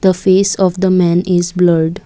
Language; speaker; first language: English; non-native, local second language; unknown